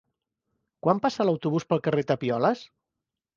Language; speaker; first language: Catalan; native; Catalan